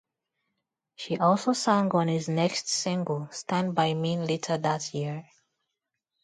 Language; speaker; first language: English; non-native, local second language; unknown